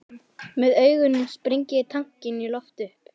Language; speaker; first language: Icelandic; native; Icelandic